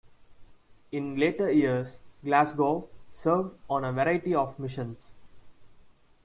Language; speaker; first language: English; non-native, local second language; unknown